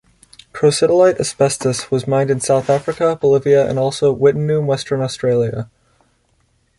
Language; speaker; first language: English; native; English